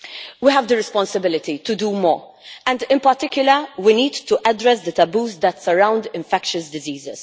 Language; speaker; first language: English; non-native, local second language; Maltese